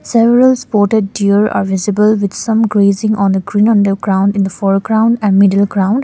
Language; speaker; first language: English; non-native, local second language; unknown